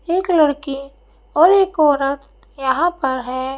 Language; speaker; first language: Hindi; native; Hindi